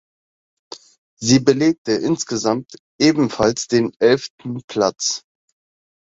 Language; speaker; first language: German; early bilingual, other home language; Turkish